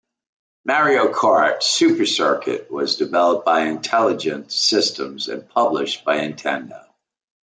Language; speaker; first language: English; native; English